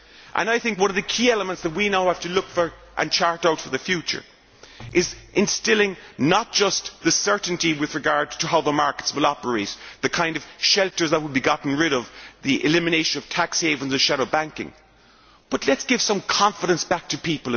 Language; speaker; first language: English; native; English